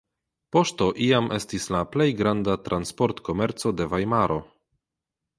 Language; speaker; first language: Esperanto; non-native, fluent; Polish